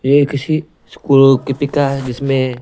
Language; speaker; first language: Hindi; non-native, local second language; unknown